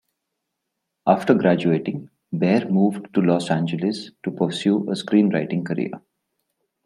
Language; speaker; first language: English; non-native, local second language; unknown